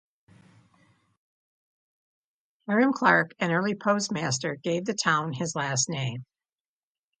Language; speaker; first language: English; native; English